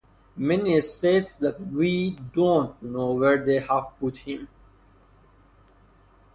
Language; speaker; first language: English; non-native, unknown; Persian